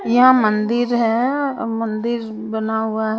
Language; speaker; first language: Hindi; non-native, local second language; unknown